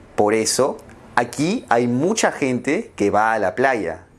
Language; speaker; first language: Spanish; native; Spanish